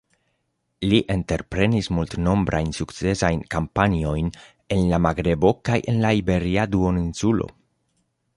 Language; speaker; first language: Esperanto; non-native, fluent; Spanish